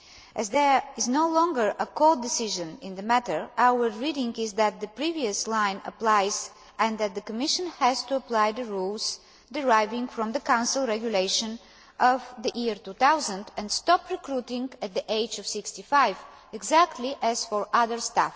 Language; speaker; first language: English; non-native, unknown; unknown